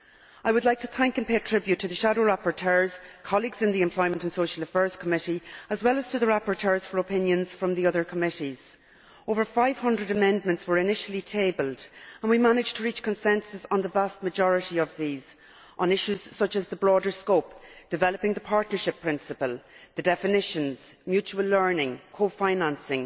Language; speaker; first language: English; native; English